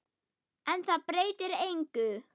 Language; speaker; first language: Icelandic; non-native, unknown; German